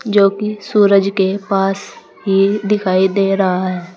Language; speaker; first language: Hindi; native; Hindi